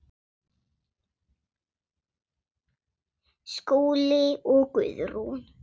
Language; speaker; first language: Icelandic; non-native, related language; Swedish